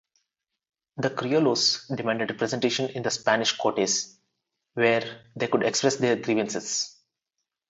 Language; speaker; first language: English; non-native, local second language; Telugu